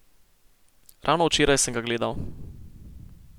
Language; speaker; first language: Slovenian; native; Slovenian